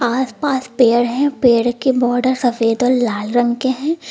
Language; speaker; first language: Hindi; native; Hindi